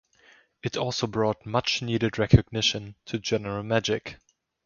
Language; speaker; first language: English; non-native, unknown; German